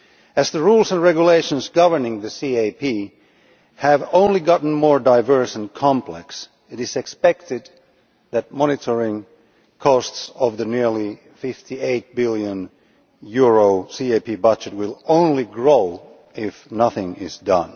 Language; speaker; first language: English; non-native, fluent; Finnish